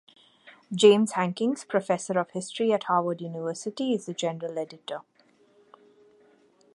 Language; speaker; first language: English; non-native, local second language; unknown